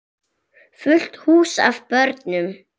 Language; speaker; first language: Icelandic; native; Icelandic